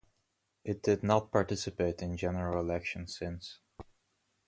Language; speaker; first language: English; native; English